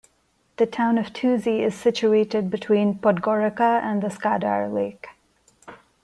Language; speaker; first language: English; non-native, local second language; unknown